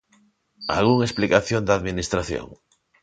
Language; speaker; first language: Galician; non-native, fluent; Spanish